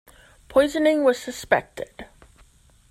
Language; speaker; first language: English; native; English